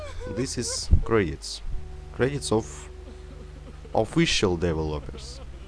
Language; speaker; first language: English; non-native, learner; Russian